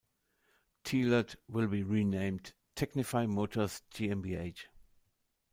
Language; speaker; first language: English; non-native, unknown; German